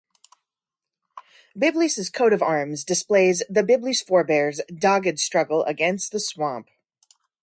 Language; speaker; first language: English; native; English